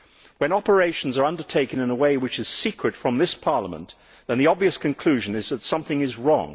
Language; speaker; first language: English; native; English